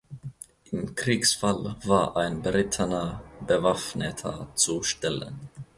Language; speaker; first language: German; non-native, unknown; Finnish